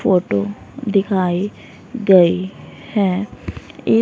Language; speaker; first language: Hindi; native; Hindi